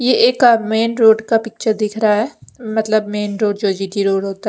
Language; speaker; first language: Hindi; non-native, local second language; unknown